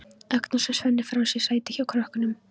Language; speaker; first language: Icelandic; non-native, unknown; Polish